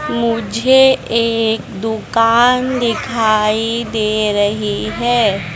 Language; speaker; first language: Hindi; native; Hindi